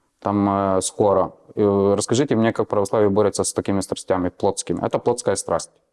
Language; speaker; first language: Russian; non-native, local second language; Ukrainian